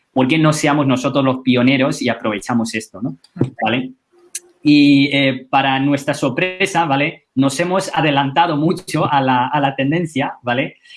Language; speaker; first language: Spanish; non-native, fluent; Chinese